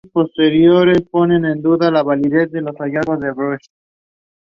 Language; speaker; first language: English; non-native, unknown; Spanish